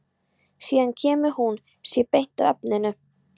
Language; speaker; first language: Icelandic; non-native, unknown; Polish